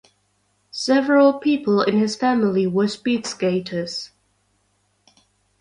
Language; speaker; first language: English; non-native, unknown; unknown